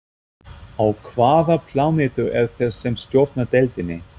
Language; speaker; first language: Icelandic; non-native, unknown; German